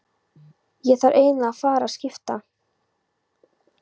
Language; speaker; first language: Icelandic; non-native, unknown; Polish